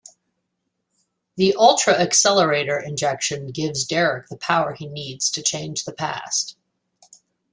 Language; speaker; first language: English; native; English